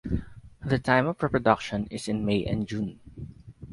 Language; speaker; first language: English; non-native, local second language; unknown